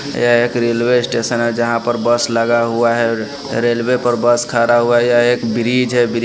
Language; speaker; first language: Hindi; non-native, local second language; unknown